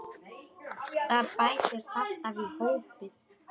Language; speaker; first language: Icelandic; non-native, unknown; Polish